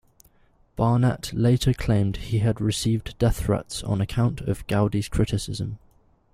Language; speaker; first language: English; native; English